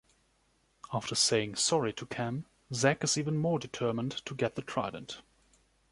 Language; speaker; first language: English; non-native, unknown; German